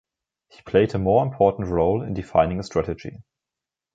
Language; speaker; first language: English; non-native, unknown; German